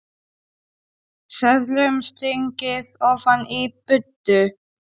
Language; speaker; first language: Icelandic; non-native, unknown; Polish